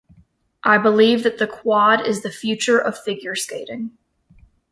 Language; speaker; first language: English; native; English